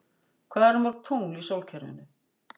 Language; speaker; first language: Icelandic; native; Icelandic